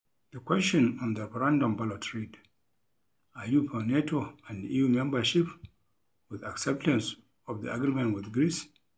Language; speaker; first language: English; non-native, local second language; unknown